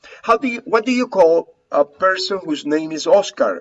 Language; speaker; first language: English; non-native, fluent; Spanish